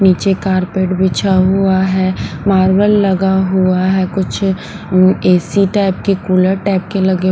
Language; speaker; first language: Hindi; non-native, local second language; Punjabi